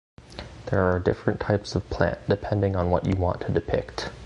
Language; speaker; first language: English; native; English